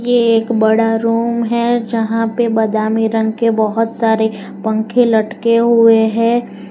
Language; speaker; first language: Hindi; non-native, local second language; Gujarati